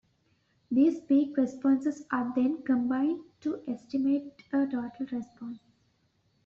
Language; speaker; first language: English; native; English